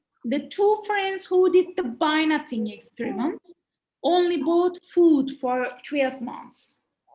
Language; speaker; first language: English; non-native, fluent; Turkish